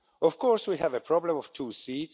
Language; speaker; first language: English; non-native, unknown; Estonian